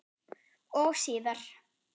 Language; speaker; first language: Icelandic; non-native, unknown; German